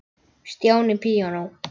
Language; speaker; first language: Icelandic; native; Icelandic